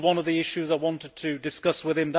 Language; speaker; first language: English; native; English